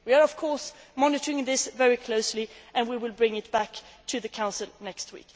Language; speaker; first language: English; non-native, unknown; Swedish